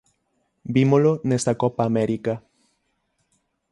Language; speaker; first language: Galician; native; Galician